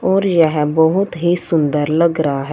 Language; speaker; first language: Hindi; non-native, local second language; Punjabi